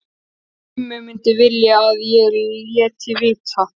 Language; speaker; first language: Icelandic; native; Icelandic